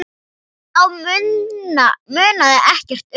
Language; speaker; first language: Icelandic; non-native, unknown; Thai